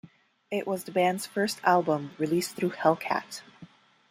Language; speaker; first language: English; non-native, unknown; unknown